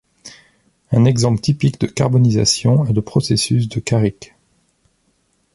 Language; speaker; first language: French; native; French